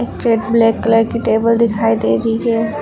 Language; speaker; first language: Hindi; native; Hindi